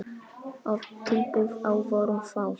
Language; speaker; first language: Icelandic; non-native, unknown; Polish